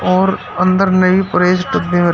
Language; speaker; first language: Hindi; native; Hindi